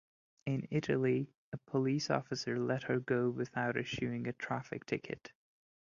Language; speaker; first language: English; non-native, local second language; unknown